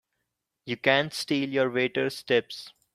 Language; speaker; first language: English; non-native, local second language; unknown